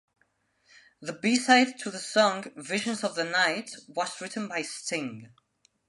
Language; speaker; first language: English; non-native, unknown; Spanish